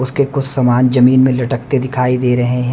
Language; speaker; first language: Hindi; native; Hindi